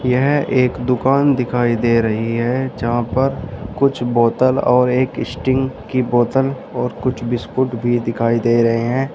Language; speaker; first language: Hindi; native; Hindi